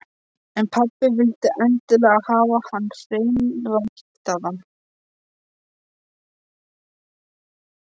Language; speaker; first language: Icelandic; non-native, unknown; Polish